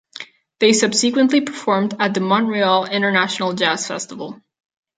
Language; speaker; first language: English; non-native, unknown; Catalan